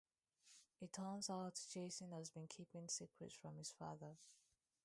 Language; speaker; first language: English; non-native, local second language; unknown